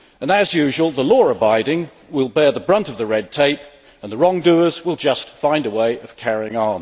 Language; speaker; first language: English; native; English